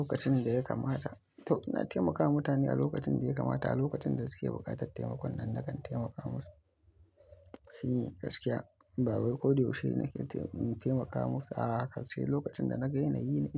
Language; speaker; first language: Hausa; native; Hausa